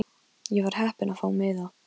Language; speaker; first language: Icelandic; non-native, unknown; Polish